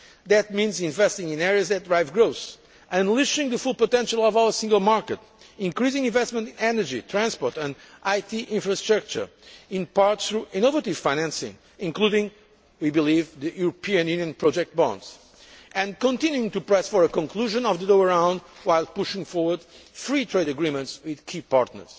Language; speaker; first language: English; non-native, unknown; Portuguese